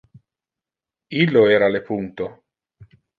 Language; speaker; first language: Interlingua; non-native, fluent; Italian